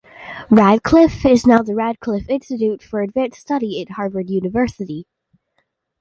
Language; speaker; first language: English; native; English